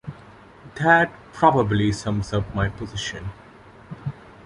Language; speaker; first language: English; non-native, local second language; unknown